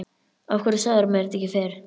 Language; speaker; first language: Icelandic; native; Icelandic